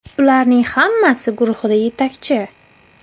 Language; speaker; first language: Uzbek; native; Uzbek